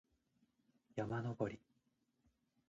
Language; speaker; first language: Japanese; native; Japanese